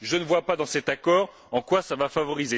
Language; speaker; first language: French; native; French